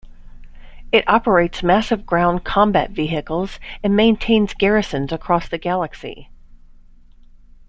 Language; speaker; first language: English; native; English